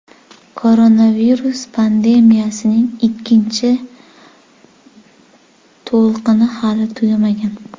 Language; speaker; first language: Uzbek; native; Uzbek